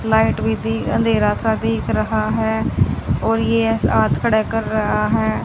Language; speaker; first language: Hindi; native; Hindi